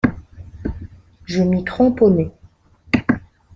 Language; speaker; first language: French; non-native, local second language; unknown